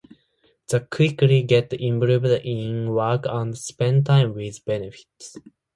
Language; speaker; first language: English; non-native, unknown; Japanese